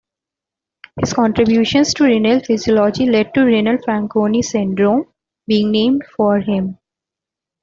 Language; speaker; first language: English; non-native, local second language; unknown